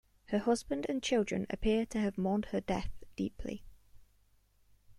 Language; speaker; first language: English; native; English